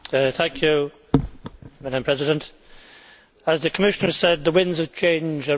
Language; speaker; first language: English; native; English